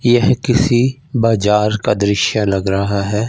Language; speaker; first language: Hindi; non-native, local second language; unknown